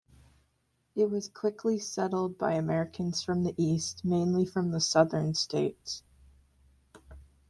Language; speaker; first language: English; native; English